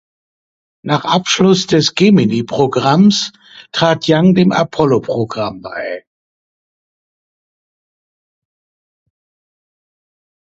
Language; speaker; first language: German; native; German